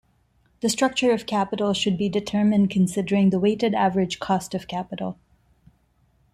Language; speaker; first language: English; non-native, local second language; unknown